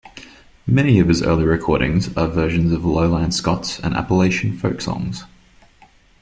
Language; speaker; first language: English; native; English